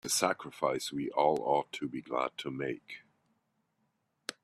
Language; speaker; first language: English; native; English